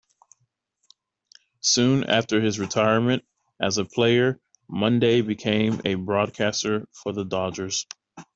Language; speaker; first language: English; native; English